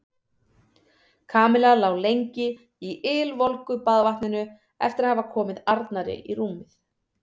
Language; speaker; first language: Icelandic; native; Icelandic